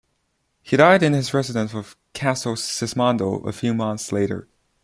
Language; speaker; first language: English; non-native, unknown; Chinese